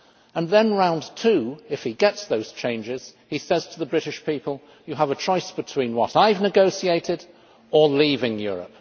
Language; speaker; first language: English; native; English